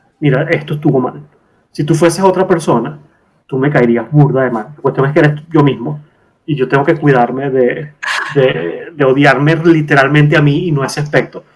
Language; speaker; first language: Spanish; native; Spanish